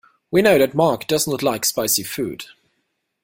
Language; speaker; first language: English; non-native, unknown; German